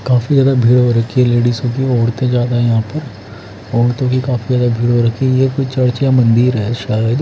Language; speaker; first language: Hindi; native; Hindi